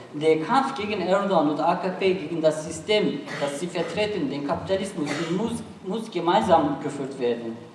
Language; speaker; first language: German; non-native, fluent; Turkish